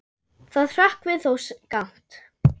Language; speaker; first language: Icelandic; non-native, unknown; German